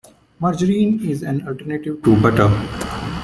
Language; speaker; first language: English; non-native, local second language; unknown